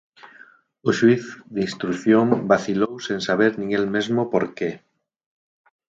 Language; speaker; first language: Galician; native; Galician